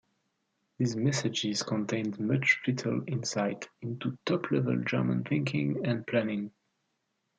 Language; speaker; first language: English; non-native, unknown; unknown